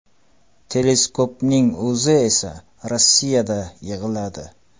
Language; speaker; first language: Uzbek; non-native, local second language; Kara-Kalpak